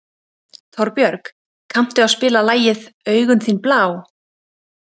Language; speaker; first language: Icelandic; native; Icelandic